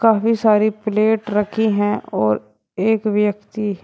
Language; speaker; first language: Hindi; native; Hindi